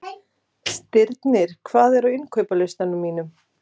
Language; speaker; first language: Icelandic; native; Icelandic